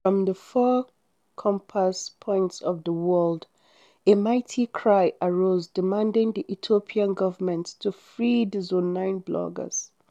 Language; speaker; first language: English; non-native, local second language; Hausa